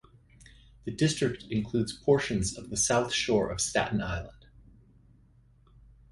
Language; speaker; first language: English; native; English